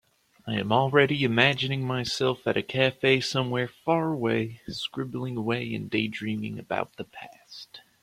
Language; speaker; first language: English; native; English